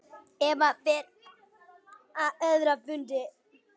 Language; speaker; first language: Icelandic; non-native, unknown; English